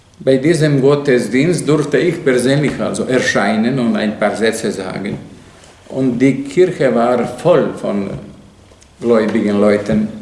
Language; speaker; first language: German; non-native, fluent; Serbian